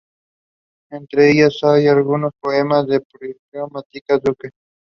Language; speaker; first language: English; non-native, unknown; Spanish